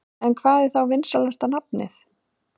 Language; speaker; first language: Icelandic; native; Icelandic